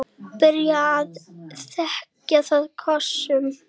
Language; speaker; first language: Icelandic; native; Icelandic